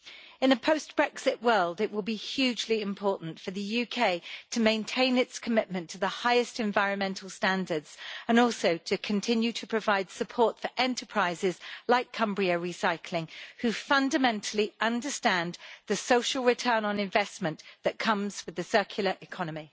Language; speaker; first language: English; native; English